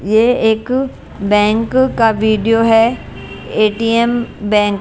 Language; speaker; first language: Hindi; non-native, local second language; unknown